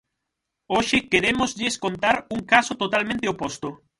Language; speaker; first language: Galician; native; Galician